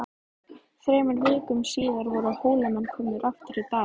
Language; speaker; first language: Icelandic; native; Icelandic